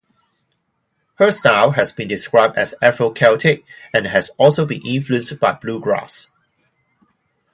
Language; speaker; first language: English; non-native, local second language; Cantonese